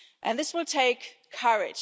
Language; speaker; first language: English; non-native, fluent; German